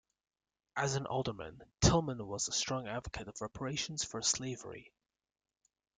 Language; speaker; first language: English; native; English